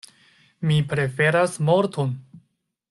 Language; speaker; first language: Esperanto; non-native, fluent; Chinese